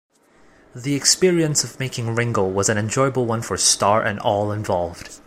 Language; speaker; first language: English; non-native, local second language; Cantonese